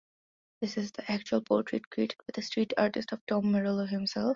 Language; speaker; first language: English; non-native, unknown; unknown